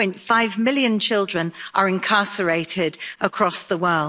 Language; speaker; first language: English; native; English